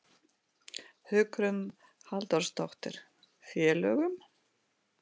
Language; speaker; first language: Icelandic; non-native, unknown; Russian